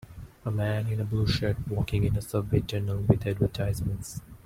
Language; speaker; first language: English; non-native, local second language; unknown